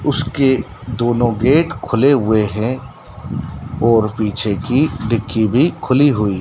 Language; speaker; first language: Hindi; native; Hindi